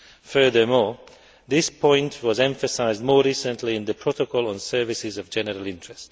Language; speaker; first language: English; non-native, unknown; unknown